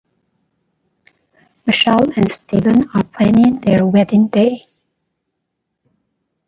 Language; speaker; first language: English; non-native, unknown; Chinese